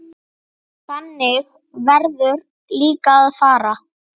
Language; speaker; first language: Icelandic; native; Icelandic